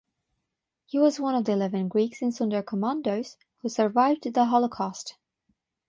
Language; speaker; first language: English; non-native, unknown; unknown